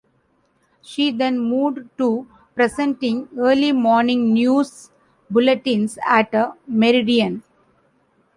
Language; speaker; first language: English; non-native, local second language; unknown